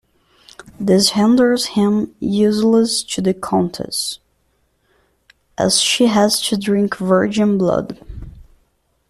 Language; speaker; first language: English; non-native, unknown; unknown